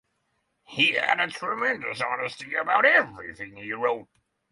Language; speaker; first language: English; non-native, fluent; Norwegian